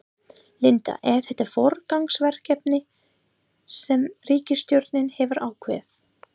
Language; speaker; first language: Icelandic; non-native, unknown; English